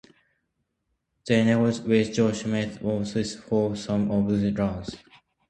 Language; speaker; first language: English; non-native, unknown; Japanese